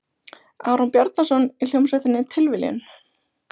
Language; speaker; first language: Icelandic; native; Icelandic